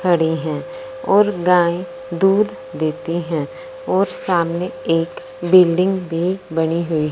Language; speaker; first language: Hindi; non-native, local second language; Punjabi